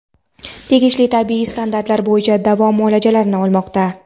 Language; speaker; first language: Uzbek; non-native, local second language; Kara-Kalpak